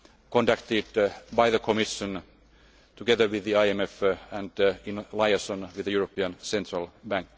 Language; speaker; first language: English; non-native, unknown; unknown